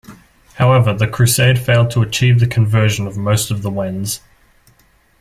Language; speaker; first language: English; native; English